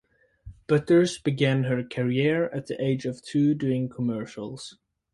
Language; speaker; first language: English; native; English